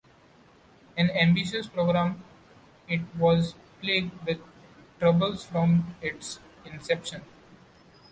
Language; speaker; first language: English; non-native, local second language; Marathi